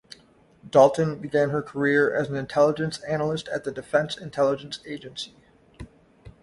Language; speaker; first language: English; native; English